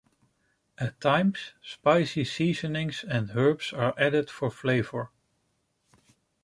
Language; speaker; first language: English; non-native, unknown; Dutch